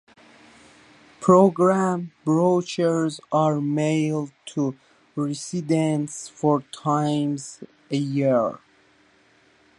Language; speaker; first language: English; native; English